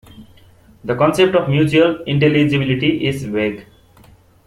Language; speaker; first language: English; non-native, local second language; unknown